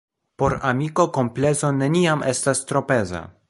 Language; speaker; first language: Esperanto; non-native, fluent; Polish